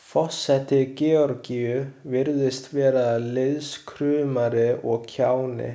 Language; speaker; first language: Icelandic; non-native, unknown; Chinese